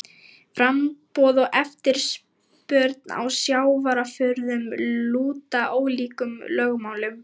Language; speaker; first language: Icelandic; non-native, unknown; Lithuanian